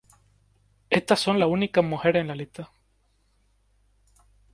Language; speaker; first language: Spanish; native; Spanish